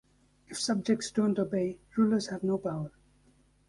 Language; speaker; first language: English; native; English